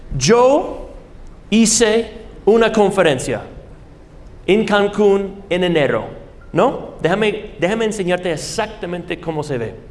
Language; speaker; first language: Spanish; non-native, fluent; English